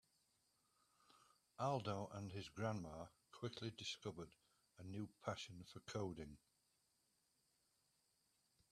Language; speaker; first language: English; native; English